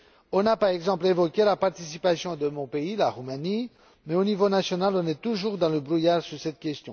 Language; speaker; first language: French; non-native, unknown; Romanian